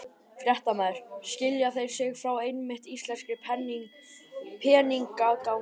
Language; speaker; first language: Icelandic; native; Icelandic